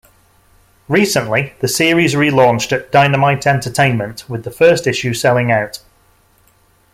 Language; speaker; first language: English; native; English